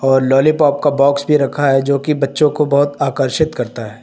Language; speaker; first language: Hindi; native; Hindi